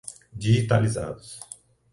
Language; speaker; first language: Portuguese; native; Portuguese